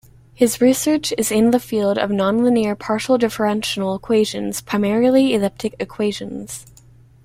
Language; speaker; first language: English; native; English